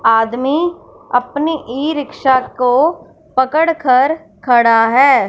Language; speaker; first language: Hindi; non-native, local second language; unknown